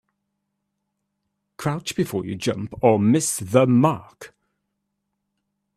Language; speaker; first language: English; native; English